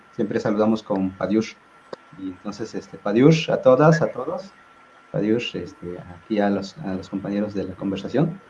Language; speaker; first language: Spanish; non-native, local second language; Zapotec